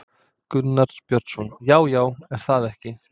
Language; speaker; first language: Icelandic; non-native, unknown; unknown